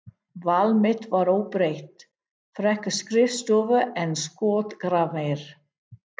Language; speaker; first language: Icelandic; non-native, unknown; English